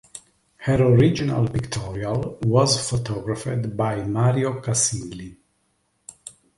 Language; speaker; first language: English; native; English